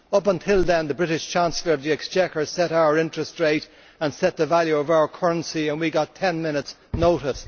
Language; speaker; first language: English; native; English